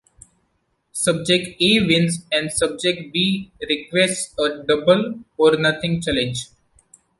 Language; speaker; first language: English; non-native, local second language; Marathi